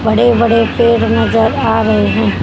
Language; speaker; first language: Hindi; native; Hindi